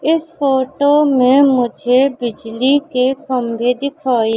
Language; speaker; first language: Hindi; native; Hindi